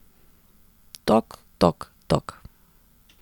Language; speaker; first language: Slovenian; non-native, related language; Serbian